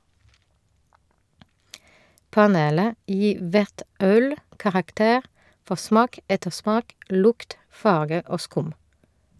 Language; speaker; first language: Norwegian; non-native, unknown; French